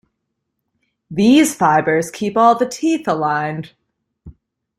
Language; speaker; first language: English; native; English